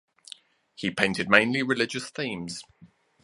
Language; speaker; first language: English; native; English